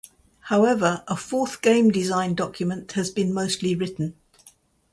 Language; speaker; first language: English; native; English